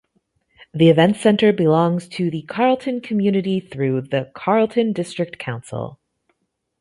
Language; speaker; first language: English; native; English